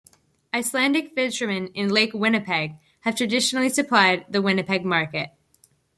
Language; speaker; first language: English; native; English